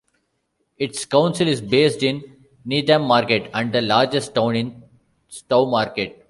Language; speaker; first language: English; non-native, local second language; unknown